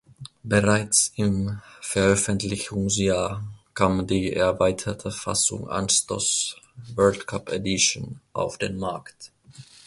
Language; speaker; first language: German; non-native, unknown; Finnish